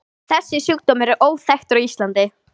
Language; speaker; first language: Icelandic; native; Icelandic